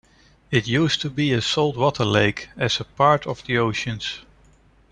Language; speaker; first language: English; non-native, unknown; Dutch